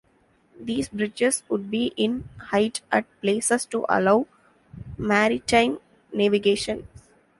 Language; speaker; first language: English; non-native, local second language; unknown